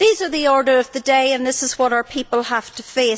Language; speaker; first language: English; native; English